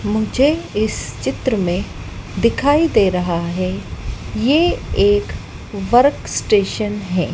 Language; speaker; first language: Hindi; native; Hindi